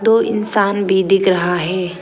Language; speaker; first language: Hindi; non-native, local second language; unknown